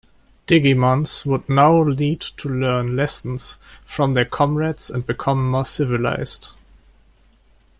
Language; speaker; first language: English; non-native, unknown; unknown